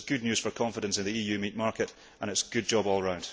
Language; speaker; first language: English; early bilingual, heritage; English